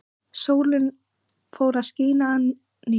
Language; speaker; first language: Icelandic; native; Icelandic